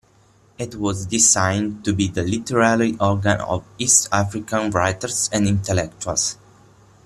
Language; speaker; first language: English; non-native, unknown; Italian